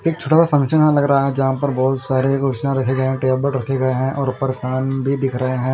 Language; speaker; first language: Hindi; non-native, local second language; Punjabi